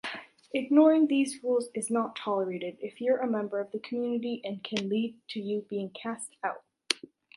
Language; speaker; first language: English; native; English